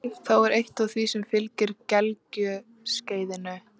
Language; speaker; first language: Icelandic; native; Icelandic